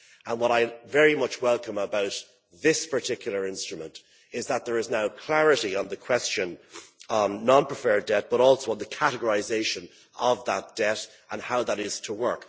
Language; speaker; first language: English; native; English